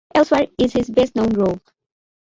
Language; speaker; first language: English; non-native, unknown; Bangla